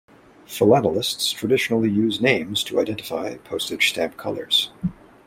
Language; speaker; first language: English; native; English